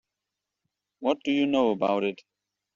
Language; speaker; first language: English; native; English